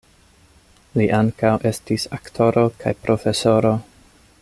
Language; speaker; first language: Esperanto; non-native, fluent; English